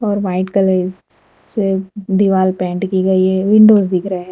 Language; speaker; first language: Hindi; non-native, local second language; Gujarati